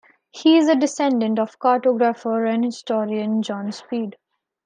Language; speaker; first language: English; non-native, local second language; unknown